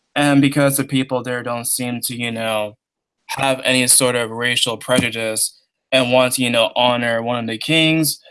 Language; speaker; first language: English; native; English